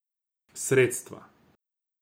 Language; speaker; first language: Slovenian; non-native, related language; Croatian